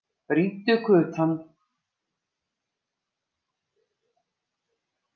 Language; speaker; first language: Icelandic; native; Icelandic